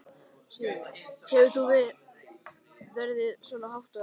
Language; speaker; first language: Icelandic; native; Icelandic